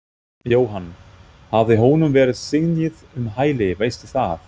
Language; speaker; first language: Icelandic; non-native, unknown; German